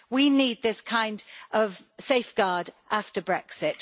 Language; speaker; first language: English; native; English